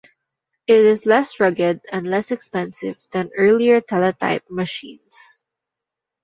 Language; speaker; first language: English; non-native, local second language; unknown